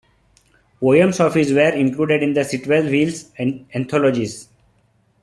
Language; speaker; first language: English; non-native, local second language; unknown